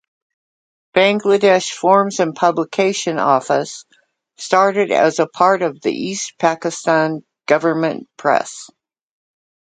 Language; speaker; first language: English; native; English